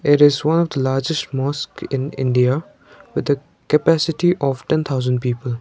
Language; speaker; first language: English; non-native, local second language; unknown